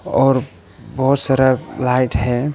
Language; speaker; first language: Hindi; non-native, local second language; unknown